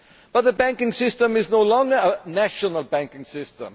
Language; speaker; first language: English; non-native, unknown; German